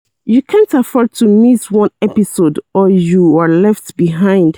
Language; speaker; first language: English; non-native, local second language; Yoruba